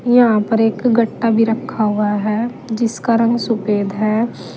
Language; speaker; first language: Hindi; native; Hindi